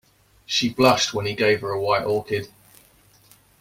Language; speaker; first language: English; native; English